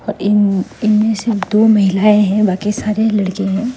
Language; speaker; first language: Hindi; non-native, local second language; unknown